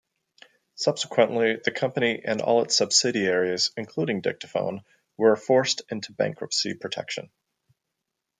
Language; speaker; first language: English; native; English